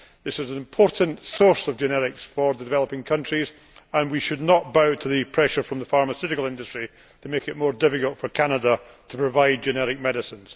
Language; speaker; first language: English; native; English